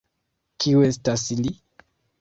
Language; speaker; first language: Esperanto; non-native, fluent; Kinyarwanda